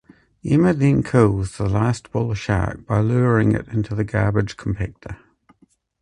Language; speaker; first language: English; native; English